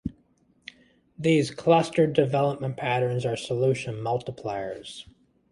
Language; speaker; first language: English; native; English